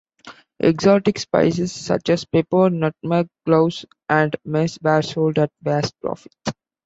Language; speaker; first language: English; non-native, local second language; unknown